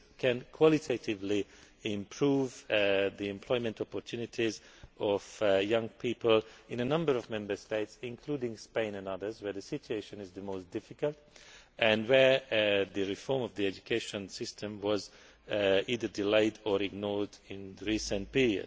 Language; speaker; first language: English; non-native, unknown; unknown